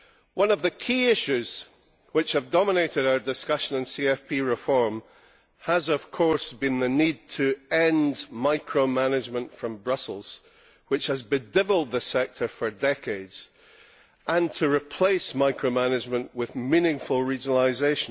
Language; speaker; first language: English; native; English